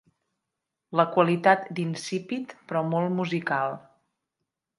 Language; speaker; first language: Catalan; native; Catalan